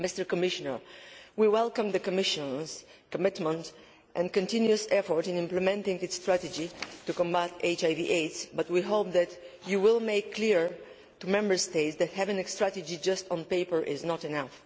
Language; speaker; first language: English; non-native, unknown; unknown